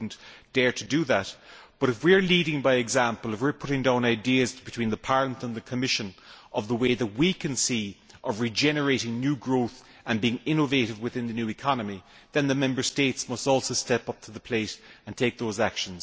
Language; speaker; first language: English; native; English